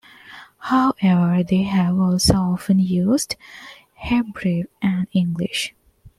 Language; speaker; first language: English; non-native, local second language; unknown